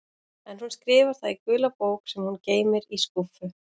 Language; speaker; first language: Icelandic; native; Icelandic